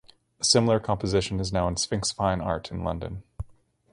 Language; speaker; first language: English; native; English